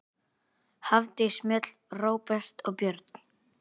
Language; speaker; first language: Icelandic; native; Icelandic